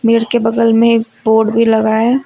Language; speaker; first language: Hindi; native; Hindi